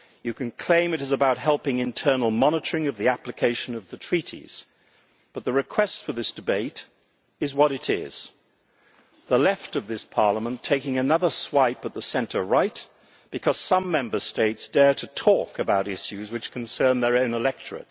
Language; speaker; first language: English; native; English